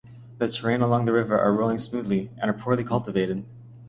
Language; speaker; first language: English; native; English